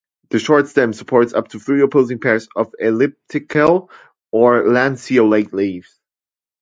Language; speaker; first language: English; non-native, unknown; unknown